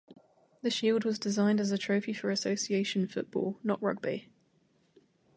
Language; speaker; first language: English; native; English